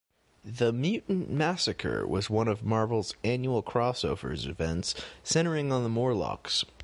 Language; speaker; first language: English; native; English